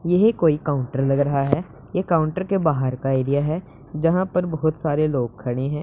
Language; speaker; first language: Hindi; non-native, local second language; Punjabi